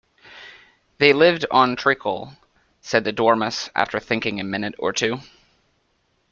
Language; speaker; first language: English; native; English